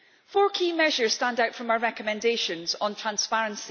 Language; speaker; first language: English; native; English